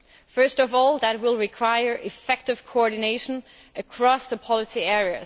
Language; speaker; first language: English; native; English